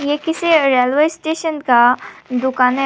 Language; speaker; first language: Hindi; non-native, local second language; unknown